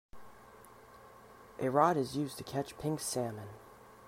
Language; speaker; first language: English; native; English